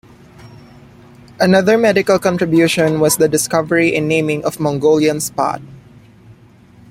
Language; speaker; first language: English; non-native, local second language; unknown